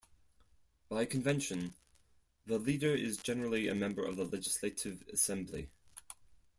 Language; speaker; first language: English; non-native, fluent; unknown